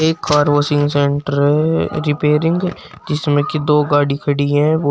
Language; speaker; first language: Hindi; native; Hindi